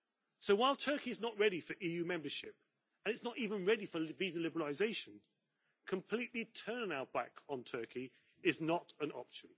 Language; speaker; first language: English; native; English